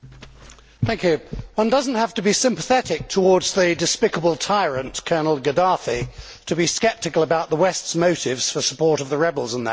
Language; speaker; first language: English; native; English